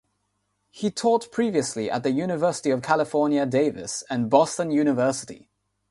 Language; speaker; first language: English; non-native, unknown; Nepali